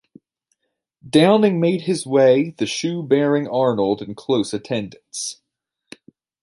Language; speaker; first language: English; native; English